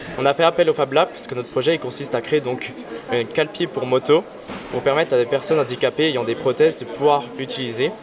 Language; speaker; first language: French; native; French